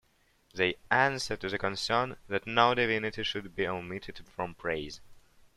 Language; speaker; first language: English; non-native, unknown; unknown